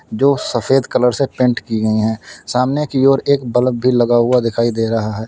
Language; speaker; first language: Hindi; native; Hindi